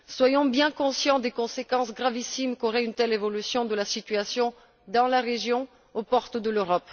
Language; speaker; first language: French; non-native, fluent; Bulgarian